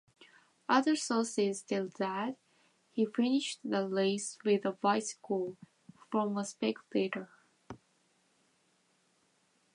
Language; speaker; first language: English; non-native, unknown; Japanese